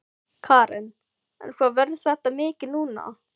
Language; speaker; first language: Icelandic; non-native, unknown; Filipino